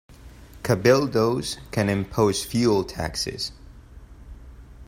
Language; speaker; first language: English; non-native, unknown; Spanish